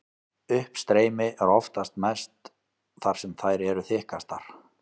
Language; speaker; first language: Icelandic; native; Icelandic